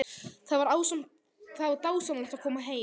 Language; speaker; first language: Icelandic; native; Icelandic